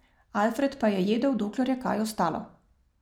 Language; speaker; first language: Slovenian; native; Slovenian